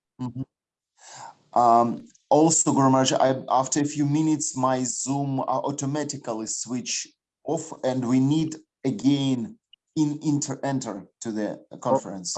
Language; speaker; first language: English; non-native, learner; Russian